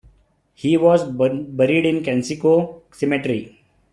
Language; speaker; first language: English; non-native, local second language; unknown